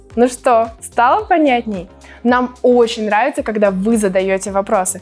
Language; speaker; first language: Russian; native; Russian